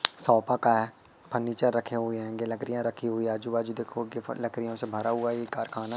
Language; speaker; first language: Hindi; native; Hindi